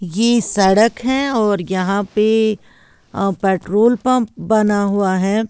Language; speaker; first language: Hindi; native; Hindi